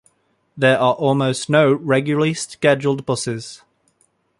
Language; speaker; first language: English; native; English